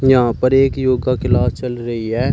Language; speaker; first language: Hindi; native; Hindi